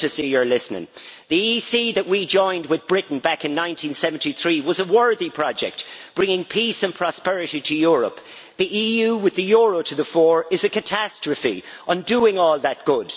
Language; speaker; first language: English; native; English